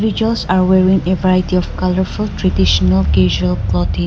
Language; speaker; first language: English; non-native, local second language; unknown